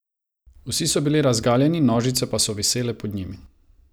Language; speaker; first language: Slovenian; non-native, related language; Croatian